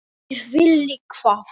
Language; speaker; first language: Icelandic; non-native, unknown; Polish